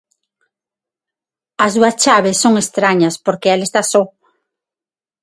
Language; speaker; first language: Galician; non-native, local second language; Spanish